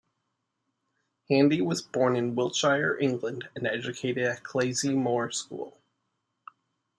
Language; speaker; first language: English; native; English